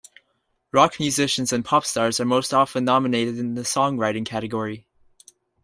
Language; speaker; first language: English; native; English